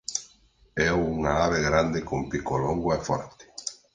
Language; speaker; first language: Galician; native; Galician